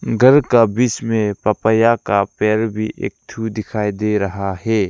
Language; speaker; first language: Hindi; non-native, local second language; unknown